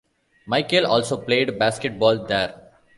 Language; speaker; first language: English; non-native, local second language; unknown